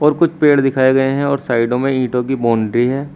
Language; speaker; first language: Hindi; native; Hindi